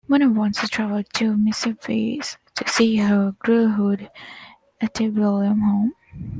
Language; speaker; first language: English; non-native, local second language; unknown